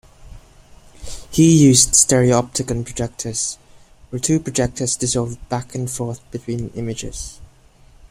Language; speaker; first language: English; non-native, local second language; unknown